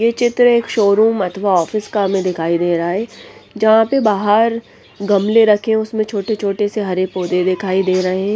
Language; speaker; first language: Hindi; non-native, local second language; Punjabi